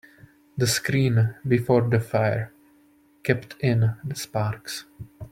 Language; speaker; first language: English; non-native, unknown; Czech